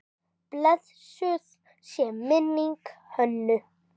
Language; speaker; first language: Icelandic; native; Icelandic